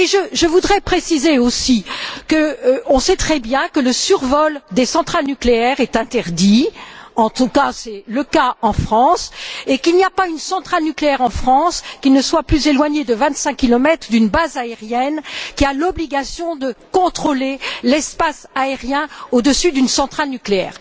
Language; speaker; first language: French; native; French